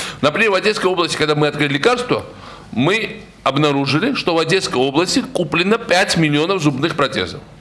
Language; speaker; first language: Russian; non-native, local second language; Georgian